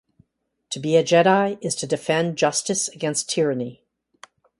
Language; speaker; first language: English; native; English